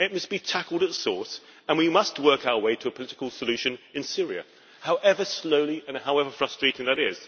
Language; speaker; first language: English; native; English